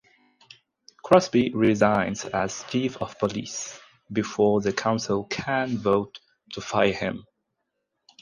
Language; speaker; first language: English; non-native, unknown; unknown